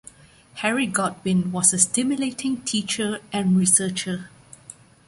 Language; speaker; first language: English; non-native, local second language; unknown